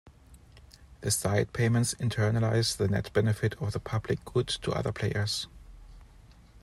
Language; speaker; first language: English; non-native, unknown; German